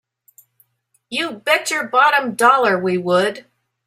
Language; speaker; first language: English; native; English